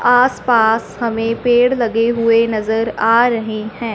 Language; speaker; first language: Hindi; non-native, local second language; Punjabi